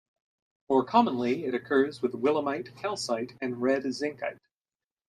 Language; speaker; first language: English; native; English